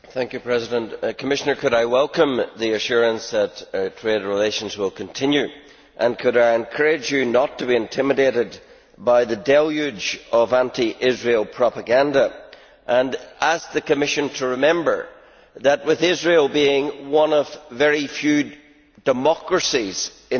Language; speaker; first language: English; native; English